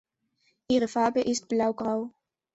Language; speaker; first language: German; non-native, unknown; Spanish